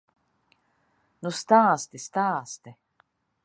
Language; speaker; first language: Latvian; early bilingual, heritage; Latvian